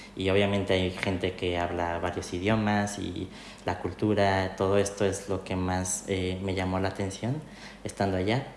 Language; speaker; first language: Spanish; native; Spanish